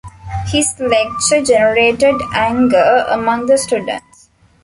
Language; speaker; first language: English; non-native, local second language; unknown